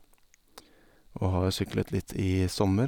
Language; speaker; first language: Norwegian; native; Norwegian